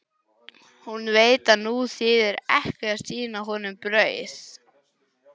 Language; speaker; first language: Icelandic; non-native, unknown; English